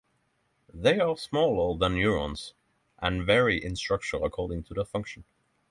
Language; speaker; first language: English; non-native, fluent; Norwegian